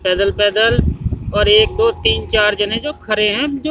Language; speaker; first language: Hindi; native; Hindi